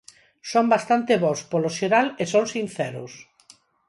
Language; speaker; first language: Galician; non-native, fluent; Spanish